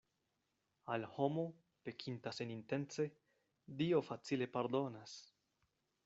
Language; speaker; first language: Esperanto; non-native, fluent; Spanish